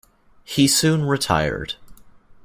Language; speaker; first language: English; native; English